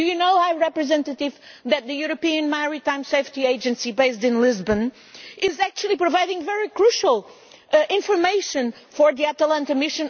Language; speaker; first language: English; non-native, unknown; Portuguese